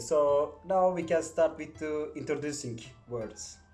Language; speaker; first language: English; non-native, fluent; Turkish